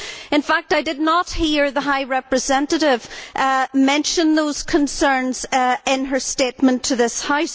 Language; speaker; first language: English; native; English